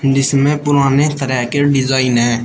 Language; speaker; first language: Hindi; native; Hindi